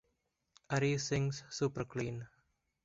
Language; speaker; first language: English; non-native, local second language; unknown